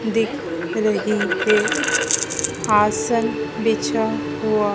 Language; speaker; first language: Hindi; native; Hindi